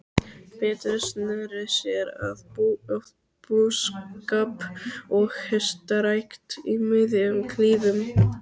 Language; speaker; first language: Icelandic; native; Icelandic